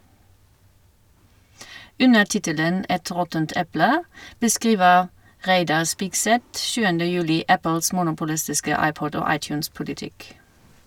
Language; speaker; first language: Norwegian; non-native, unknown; German